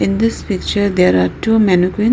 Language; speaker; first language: English; non-native, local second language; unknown